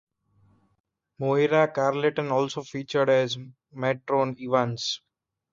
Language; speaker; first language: English; non-native, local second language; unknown